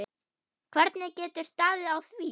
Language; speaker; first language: Icelandic; non-native, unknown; German